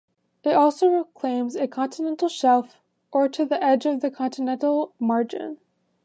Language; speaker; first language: English; native; English